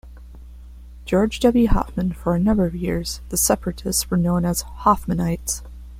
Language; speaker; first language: English; non-native, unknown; Spanish